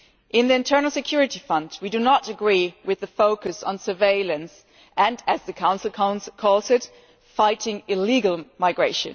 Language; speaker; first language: English; non-native, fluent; German